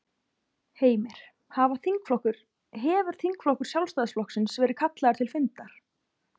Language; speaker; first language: Icelandic; native; Icelandic